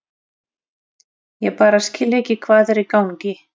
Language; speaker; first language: Icelandic; non-native, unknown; Russian